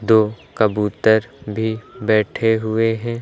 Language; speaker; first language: Hindi; native; Hindi